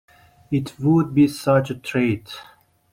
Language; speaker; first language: English; non-native, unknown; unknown